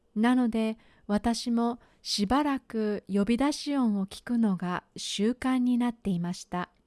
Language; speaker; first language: Japanese; native; Japanese